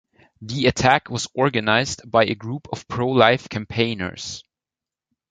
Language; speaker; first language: English; non-native, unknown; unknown